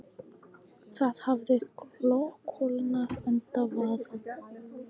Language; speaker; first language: Icelandic; non-native, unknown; English